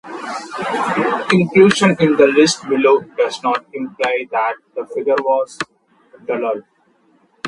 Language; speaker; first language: English; non-native, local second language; Tamil